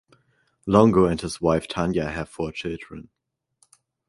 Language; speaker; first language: English; non-native, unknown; German